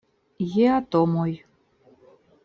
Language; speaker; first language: Esperanto; non-native, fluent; Russian